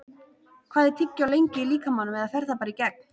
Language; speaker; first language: Icelandic; native; Icelandic